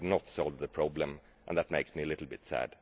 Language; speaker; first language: English; non-native, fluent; Swedish